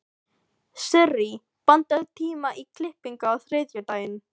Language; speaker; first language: Icelandic; non-native, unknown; Filipino